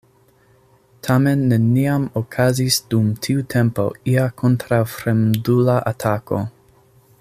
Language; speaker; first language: Esperanto; non-native, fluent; English